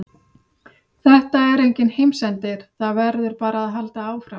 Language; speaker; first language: Icelandic; native; Icelandic